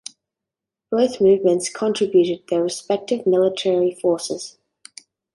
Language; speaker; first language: English; native; English